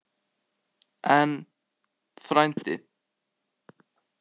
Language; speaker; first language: Icelandic; native; Icelandic